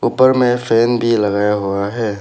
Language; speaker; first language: Hindi; non-native, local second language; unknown